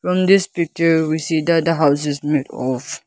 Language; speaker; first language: English; non-native, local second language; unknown